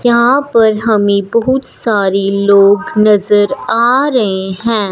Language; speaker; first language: Hindi; non-native, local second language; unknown